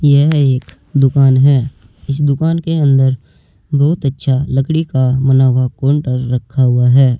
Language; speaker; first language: Hindi; native; Hindi